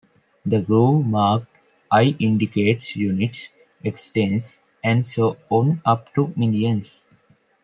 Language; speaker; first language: English; non-native, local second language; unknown